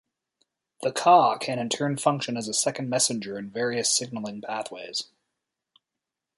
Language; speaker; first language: English; native; English